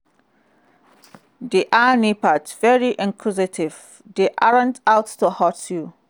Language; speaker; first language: English; non-native, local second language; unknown